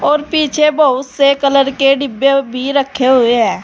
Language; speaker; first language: Hindi; native; Hindi